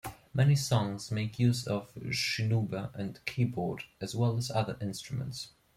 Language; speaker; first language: English; non-native, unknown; German